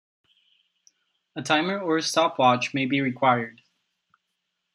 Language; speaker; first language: English; non-native, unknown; Czech